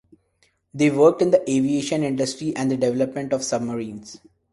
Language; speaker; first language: English; non-native, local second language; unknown